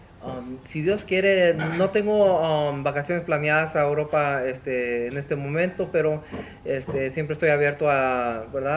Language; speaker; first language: Spanish; early bilingual, heritage; Spanish